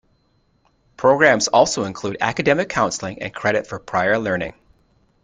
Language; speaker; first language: English; native; English